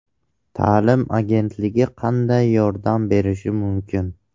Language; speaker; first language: Uzbek; non-native, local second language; Tajik